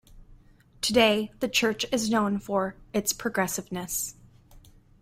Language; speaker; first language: English; native; English